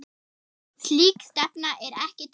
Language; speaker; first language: Icelandic; non-native, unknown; German